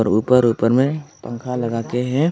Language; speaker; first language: Hindi; non-native, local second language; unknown